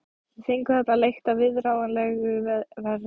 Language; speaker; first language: Icelandic; native; Icelandic